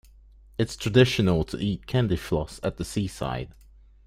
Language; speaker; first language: English; non-native, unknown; French